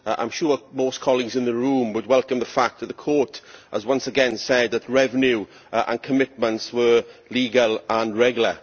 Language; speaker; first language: English; native; English